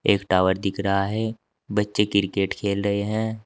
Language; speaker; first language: Hindi; native; Hindi